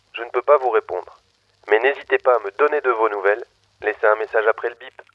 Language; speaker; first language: French; non-native, fluent; Spanish